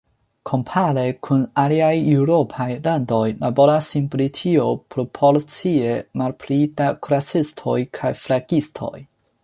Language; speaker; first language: Esperanto; non-native, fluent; Chinese